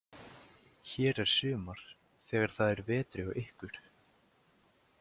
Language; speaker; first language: Icelandic; native; Icelandic